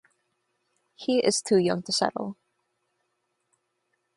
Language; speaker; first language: English; non-native, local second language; Filipino